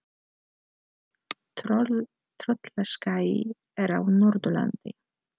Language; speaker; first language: Icelandic; non-native, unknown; Polish